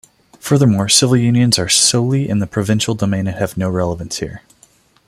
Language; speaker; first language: English; non-native, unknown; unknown